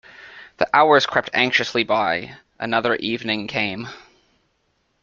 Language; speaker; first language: English; native; English